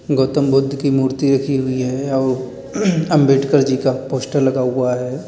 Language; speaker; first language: Hindi; native; Hindi